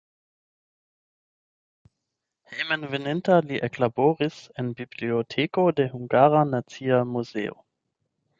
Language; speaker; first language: Esperanto; non-native, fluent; German